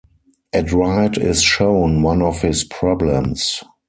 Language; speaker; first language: English; non-native, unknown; German